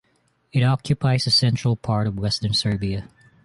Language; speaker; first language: English; non-native, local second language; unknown